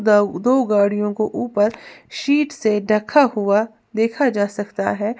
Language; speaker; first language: Hindi; native; Hindi